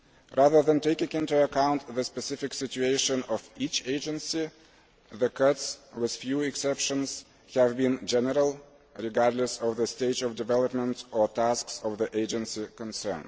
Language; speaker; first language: English; non-native, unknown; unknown